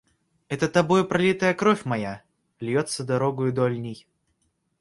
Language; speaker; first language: Russian; native; Russian